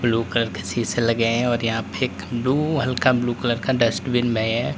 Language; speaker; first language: Hindi; native; Hindi